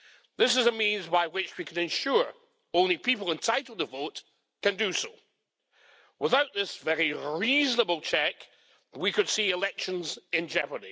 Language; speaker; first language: English; native; English